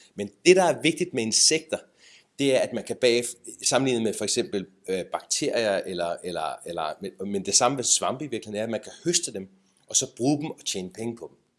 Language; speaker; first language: Danish; native; Danish